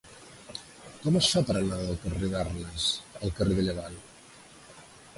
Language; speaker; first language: Catalan; native; Catalan